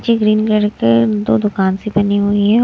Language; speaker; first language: Hindi; non-native, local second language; Punjabi